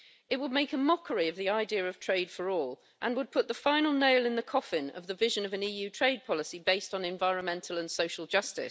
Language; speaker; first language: English; native; English